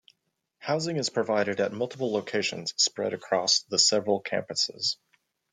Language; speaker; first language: English; native; English